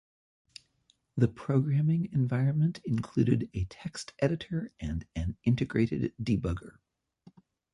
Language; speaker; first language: English; native; English